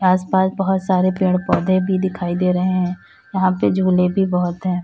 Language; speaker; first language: Hindi; native; Hindi